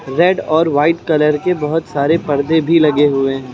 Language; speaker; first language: Hindi; native; Hindi